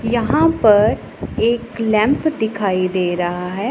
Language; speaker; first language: Hindi; non-native, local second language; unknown